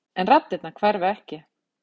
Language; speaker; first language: Icelandic; native; Icelandic